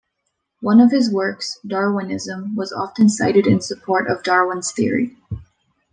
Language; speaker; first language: English; native; English